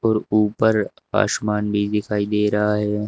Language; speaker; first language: Hindi; native; Hindi